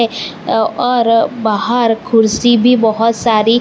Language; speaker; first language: Hindi; non-native, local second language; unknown